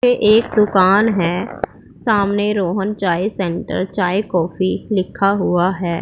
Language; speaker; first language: Hindi; non-native, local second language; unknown